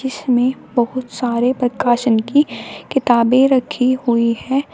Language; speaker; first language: Hindi; native; Hindi